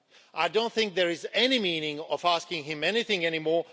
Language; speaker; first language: English; non-native, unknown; Swedish